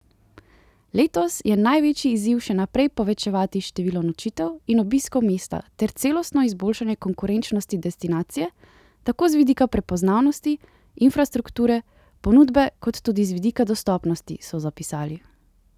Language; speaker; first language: Slovenian; native; Slovenian